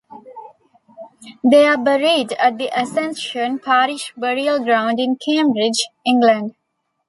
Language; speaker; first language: English; non-native, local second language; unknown